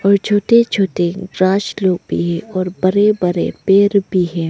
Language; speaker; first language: Hindi; non-native, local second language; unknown